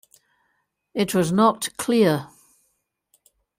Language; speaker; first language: English; native; English